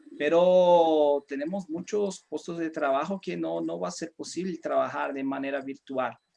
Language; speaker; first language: Spanish; non-native, fluent; Portuguese